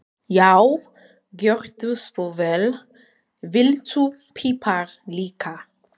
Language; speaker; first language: Icelandic; non-native, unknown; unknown